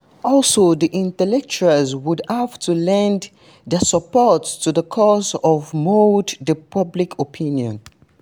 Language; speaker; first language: English; non-native, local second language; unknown